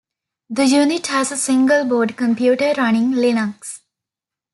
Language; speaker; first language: English; non-native, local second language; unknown